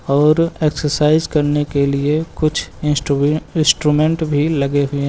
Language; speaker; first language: Hindi; native; Hindi